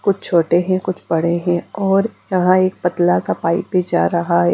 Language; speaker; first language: Hindi; non-native, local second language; Punjabi